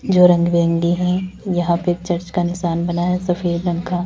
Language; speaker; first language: Hindi; native; Hindi